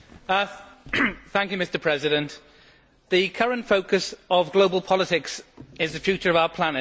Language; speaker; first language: English; native; English